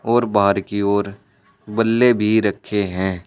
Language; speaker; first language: Hindi; native; Hindi